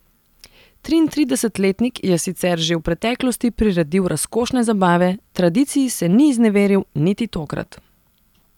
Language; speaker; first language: Slovenian; non-native, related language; Serbian